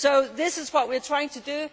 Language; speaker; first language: English; non-native, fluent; Danish